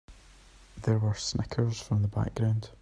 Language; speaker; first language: English; native; English